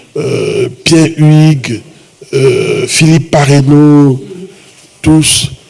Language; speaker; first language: French; non-native, local second language; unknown